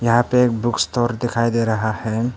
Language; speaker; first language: Hindi; non-native, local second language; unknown